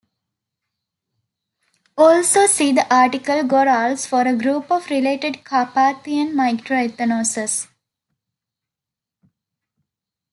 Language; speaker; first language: English; non-native, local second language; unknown